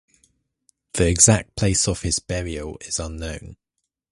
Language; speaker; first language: English; native; English